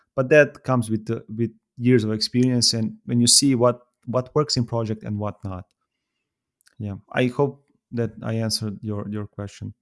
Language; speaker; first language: English; non-native, fluent; Serbian